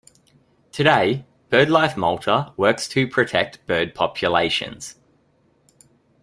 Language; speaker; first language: English; native; English